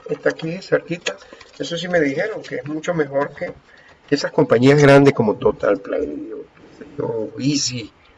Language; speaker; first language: Spanish; native; Spanish